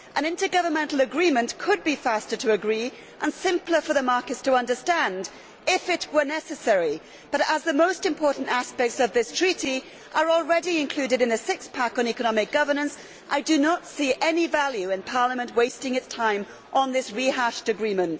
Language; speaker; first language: English; native; English